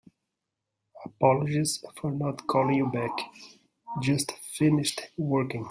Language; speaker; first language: English; native; English